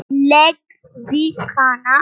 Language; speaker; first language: Icelandic; non-native, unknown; Polish